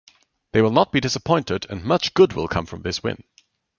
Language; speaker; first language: English; non-native, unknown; German